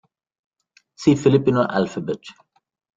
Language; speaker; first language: English; non-native, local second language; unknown